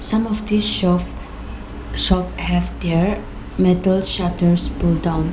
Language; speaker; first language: English; non-native, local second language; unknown